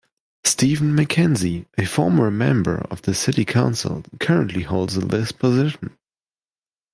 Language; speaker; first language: English; non-native, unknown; German